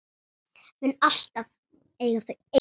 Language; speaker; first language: Icelandic; native; Icelandic